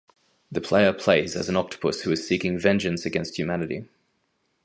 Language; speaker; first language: English; native; English